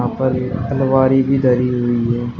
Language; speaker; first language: Hindi; native; Hindi